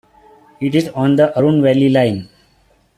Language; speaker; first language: English; non-native, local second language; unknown